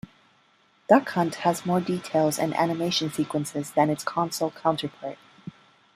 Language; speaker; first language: English; non-native, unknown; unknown